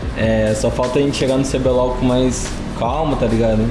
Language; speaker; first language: Portuguese; native; Portuguese